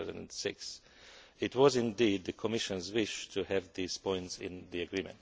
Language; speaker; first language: English; non-native, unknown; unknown